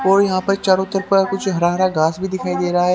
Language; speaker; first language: Hindi; native; Hindi